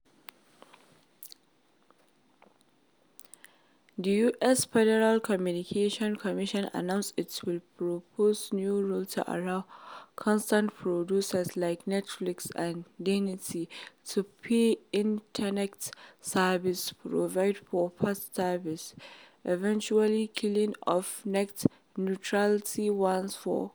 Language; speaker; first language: English; non-native, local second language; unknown